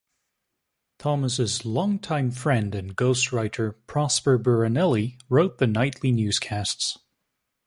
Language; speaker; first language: English; native; English